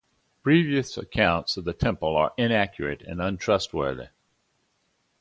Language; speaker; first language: English; native; English